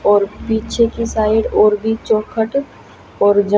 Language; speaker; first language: Hindi; native; Hindi